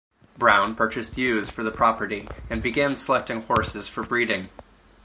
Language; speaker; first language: English; native; English